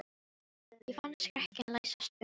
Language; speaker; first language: Icelandic; non-native, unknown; Filipino